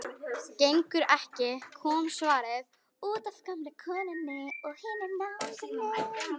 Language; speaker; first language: Icelandic; native; Icelandic